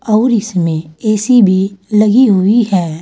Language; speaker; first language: Hindi; native; Hindi